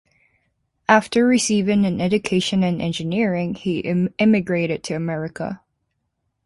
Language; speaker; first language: English; native; English